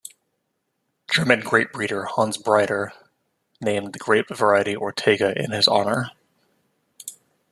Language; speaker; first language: English; native; English